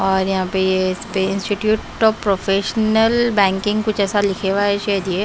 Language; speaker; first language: Hindi; non-native, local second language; Punjabi